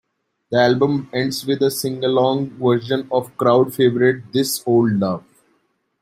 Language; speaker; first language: English; non-native, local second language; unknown